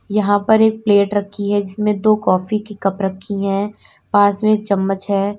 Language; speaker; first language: Hindi; native; Hindi